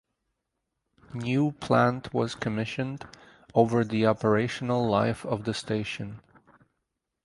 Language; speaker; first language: English; native; English